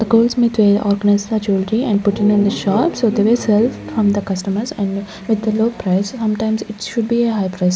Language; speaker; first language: English; non-native, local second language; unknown